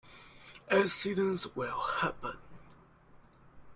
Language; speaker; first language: English; non-native, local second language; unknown